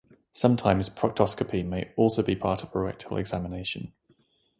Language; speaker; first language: English; native; English